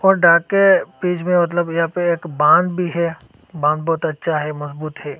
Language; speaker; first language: Hindi; non-native, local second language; Bangla